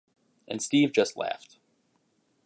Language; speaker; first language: English; native; English